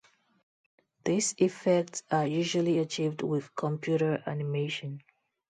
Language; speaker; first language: English; non-native, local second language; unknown